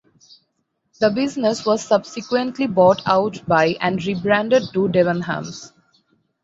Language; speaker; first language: English; non-native, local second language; Bangla